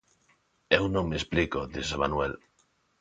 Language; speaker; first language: Galician; non-native, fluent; Spanish